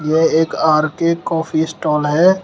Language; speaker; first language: Hindi; native; Hindi